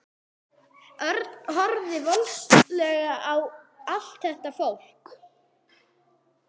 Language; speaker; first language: Icelandic; non-native, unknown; English